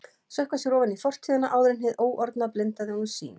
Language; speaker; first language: Icelandic; native; Icelandic